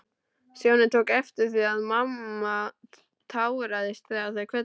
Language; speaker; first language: Icelandic; native; Icelandic